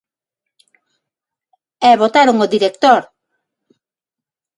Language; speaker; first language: Galician; non-native, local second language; Spanish